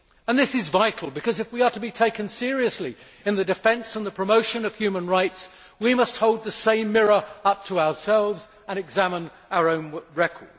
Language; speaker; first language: English; native; English